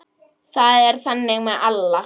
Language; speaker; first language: Icelandic; native; Icelandic